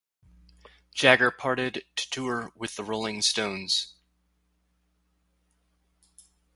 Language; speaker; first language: English; native; English